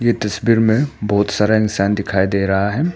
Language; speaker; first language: Hindi; non-native, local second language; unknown